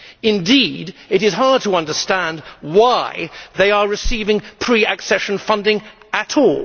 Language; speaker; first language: English; native; English